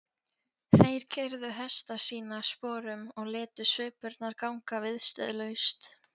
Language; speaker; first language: Icelandic; non-native, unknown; Polish